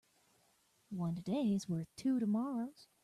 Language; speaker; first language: English; native; English